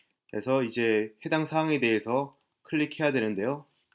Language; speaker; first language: Korean; native; Korean